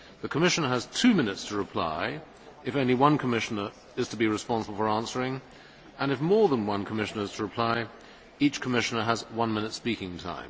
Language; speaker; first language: English; native; English